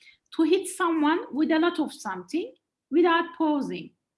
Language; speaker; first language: English; non-native, fluent; Turkish